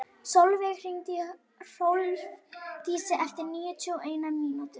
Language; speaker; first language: Icelandic; native; Icelandic